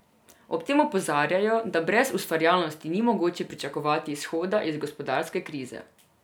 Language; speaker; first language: Slovenian; non-native, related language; Serbian